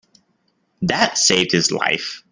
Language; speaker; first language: English; non-native, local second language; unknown